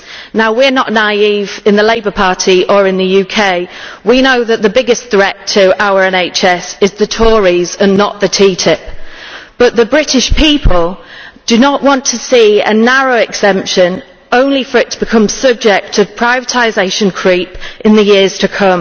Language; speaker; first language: English; native; English